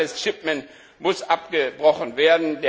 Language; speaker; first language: German; non-native, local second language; Luxembourgish